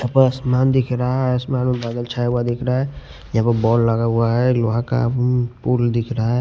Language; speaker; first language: Hindi; non-native, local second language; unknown